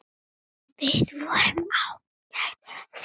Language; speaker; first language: Icelandic; non-native, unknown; Thai